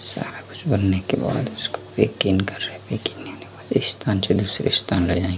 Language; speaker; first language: Hindi; native; Hindi